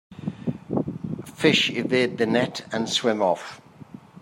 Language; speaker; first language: English; native; English